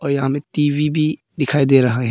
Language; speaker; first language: Hindi; early bilingual, other home language; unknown